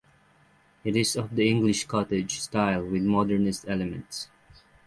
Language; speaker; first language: English; non-native, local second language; Filipino